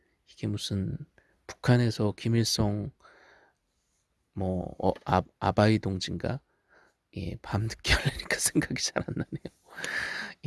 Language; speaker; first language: Korean; native; Korean